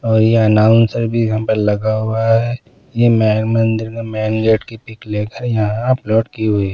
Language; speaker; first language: Hindi; non-native, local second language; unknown